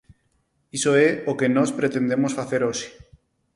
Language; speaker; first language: Galician; non-native, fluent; Spanish